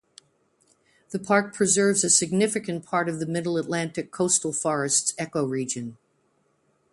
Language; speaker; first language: English; native; English